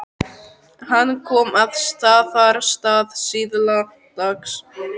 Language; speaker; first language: Icelandic; native; Icelandic